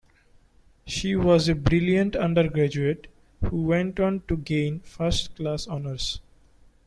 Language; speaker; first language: English; non-native, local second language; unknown